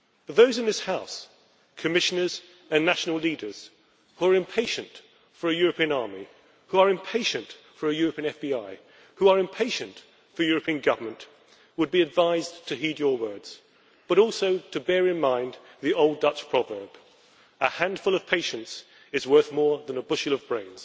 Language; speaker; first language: English; native; English